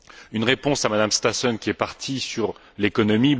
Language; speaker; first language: French; native; French